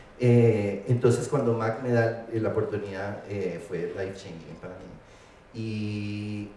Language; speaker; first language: Spanish; early bilingual, heritage; Spanish